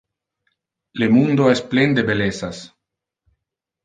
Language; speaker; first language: Interlingua; non-native, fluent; Italian